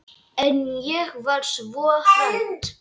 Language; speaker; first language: Icelandic; non-native, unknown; Lithuanian